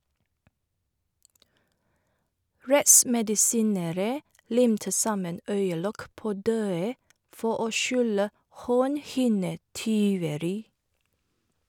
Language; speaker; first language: Norwegian; non-native, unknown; Chinese